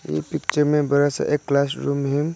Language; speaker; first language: Hindi; early bilingual, other home language; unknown